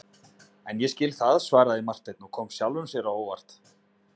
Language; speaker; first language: Icelandic; native; Icelandic